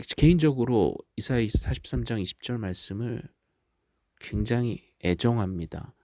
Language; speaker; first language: Korean; native; Korean